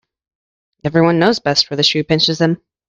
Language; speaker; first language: English; native; English